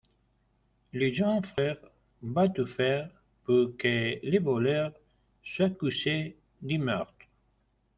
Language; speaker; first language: French; non-native, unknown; Spanish